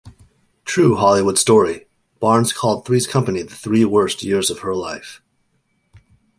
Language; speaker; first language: English; native; English